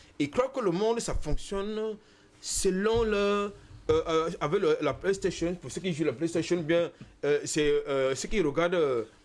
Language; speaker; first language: French; non-native, local second language; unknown